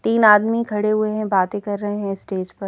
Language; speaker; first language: Hindi; native; Hindi